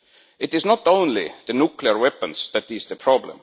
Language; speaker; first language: English; non-native, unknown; Estonian